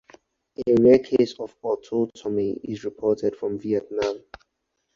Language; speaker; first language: English; non-native, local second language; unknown